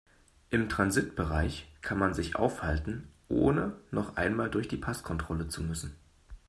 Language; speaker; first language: German; native; German